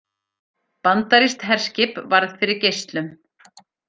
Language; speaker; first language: Icelandic; native; Icelandic